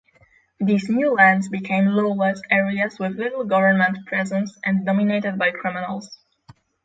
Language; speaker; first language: English; non-native, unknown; Polish